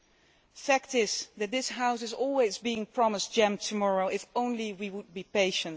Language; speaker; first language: English; non-native, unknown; Dutch